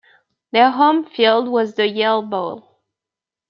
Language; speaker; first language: English; native; English